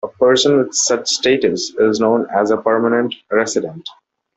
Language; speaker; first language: English; non-native, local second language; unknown